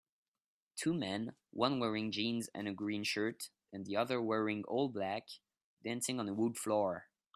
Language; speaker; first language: English; non-native, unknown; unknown